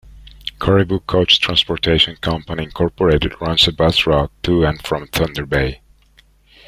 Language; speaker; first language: English; non-native, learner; Spanish